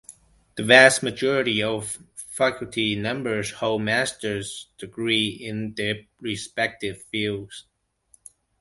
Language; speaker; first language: English; non-native, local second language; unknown